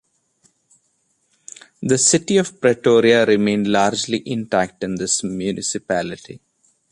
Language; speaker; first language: English; non-native, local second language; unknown